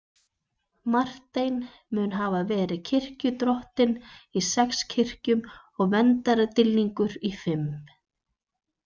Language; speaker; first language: Icelandic; native; Icelandic